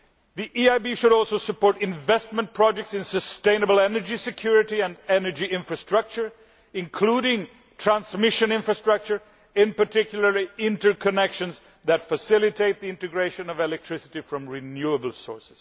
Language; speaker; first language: English; non-native, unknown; Swedish